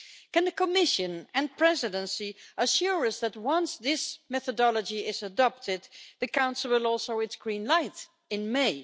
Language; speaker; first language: English; non-native, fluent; Dutch